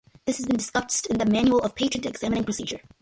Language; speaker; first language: English; early bilingual, other home language; Malayalam